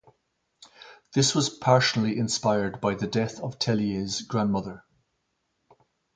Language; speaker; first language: English; native; English